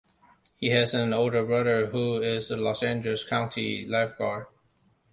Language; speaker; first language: English; non-native, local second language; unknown